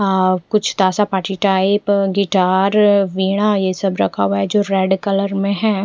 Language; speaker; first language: Hindi; non-native, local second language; Punjabi